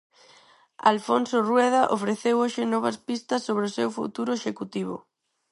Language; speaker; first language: Galician; non-native, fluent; Spanish